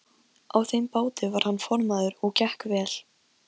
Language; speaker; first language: Icelandic; non-native, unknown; Polish